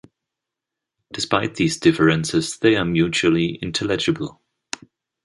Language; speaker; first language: English; non-native, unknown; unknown